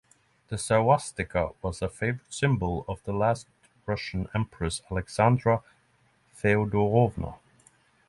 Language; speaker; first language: English; non-native, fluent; Norwegian